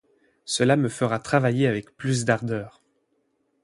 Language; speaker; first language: French; native; French